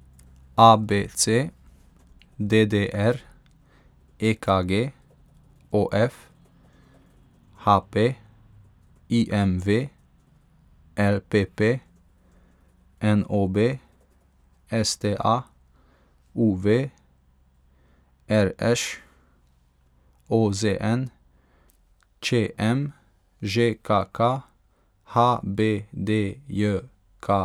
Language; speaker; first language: Slovenian; non-native, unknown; Hungarian